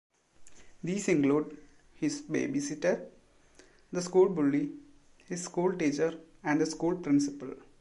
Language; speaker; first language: English; non-native, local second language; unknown